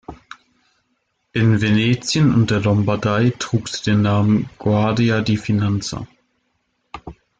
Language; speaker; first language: German; native; German